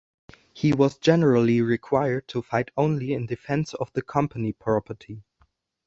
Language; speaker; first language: English; non-native, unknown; German